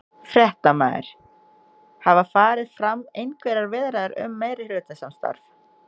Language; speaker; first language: Icelandic; non-native, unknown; Indonesian